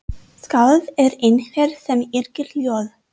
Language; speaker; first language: Icelandic; non-native, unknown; English